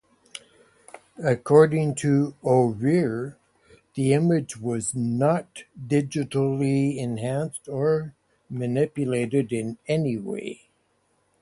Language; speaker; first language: English; native; English